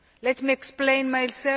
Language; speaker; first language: English; non-native, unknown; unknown